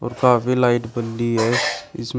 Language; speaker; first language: Hindi; native; Hindi